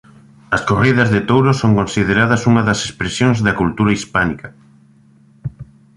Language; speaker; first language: Galician; native; Galician